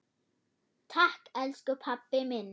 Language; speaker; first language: Icelandic; non-native, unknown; German